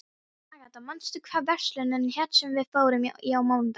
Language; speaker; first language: Icelandic; non-native, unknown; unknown